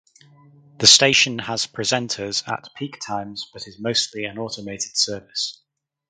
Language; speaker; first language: English; native; English